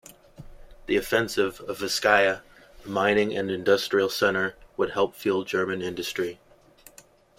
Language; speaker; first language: English; native; English